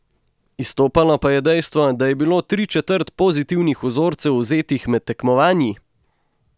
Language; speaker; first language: Slovenian; native; Slovenian